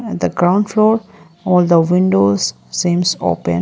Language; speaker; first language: English; non-native, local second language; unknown